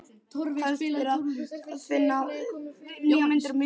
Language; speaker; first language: Icelandic; native; Icelandic